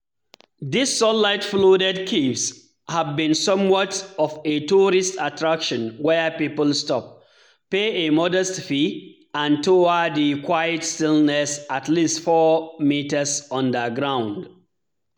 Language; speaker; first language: English; non-native, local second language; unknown